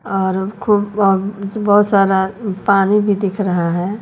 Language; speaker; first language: Hindi; native; Hindi